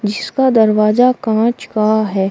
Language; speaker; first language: Hindi; native; Hindi